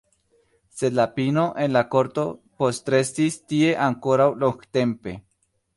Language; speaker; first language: Esperanto; non-native, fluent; Spanish